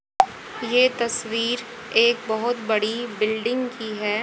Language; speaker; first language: Hindi; native; Hindi